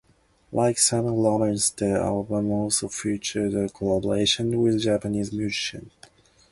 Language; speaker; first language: English; non-native, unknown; Japanese